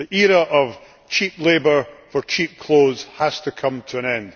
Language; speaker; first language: English; native; English